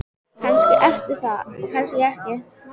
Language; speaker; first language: Icelandic; native; Icelandic